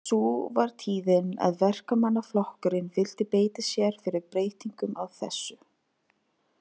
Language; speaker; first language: Icelandic; non-native, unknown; Filipino